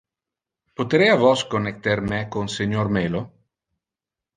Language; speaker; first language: Interlingua; non-native, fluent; Italian